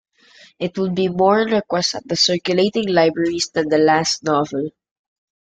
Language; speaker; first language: English; non-native, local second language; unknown